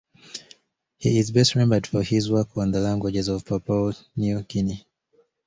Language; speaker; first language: English; native; English